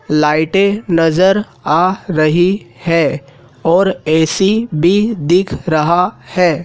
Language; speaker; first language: Hindi; native; Hindi